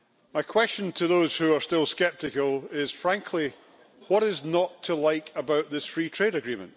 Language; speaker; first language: English; native; English